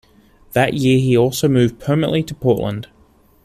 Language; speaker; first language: English; native; English